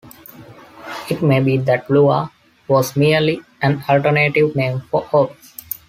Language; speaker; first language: English; non-native, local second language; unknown